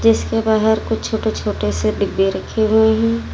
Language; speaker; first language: Hindi; native; Hindi